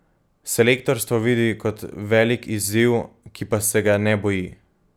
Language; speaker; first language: Slovenian; native; Slovenian